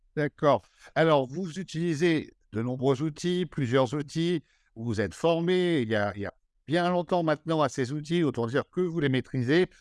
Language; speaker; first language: French; native; French